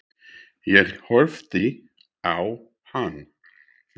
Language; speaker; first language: Icelandic; non-native, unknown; English